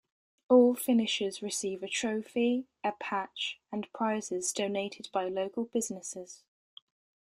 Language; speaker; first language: English; native; English